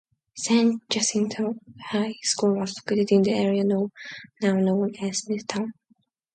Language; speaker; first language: English; non-native, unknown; Mongolian